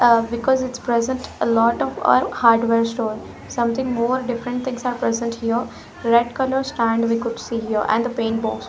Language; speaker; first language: English; non-native, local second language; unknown